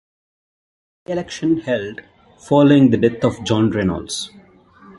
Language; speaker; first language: English; non-native, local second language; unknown